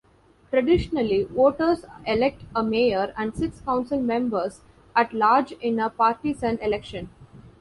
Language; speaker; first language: English; non-native, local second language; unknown